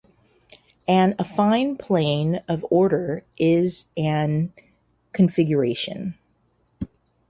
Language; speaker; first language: English; native; English